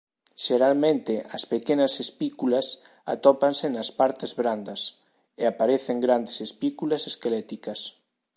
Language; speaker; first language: Galician; native; Galician